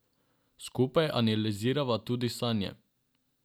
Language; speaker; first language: Slovenian; non-native, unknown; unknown